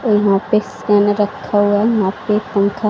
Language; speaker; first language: Hindi; native; Hindi